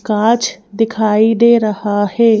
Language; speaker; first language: Hindi; native; Hindi